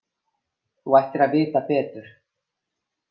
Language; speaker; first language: Icelandic; native; Icelandic